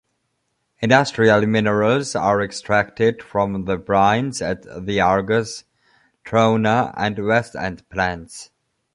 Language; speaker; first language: English; non-native, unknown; German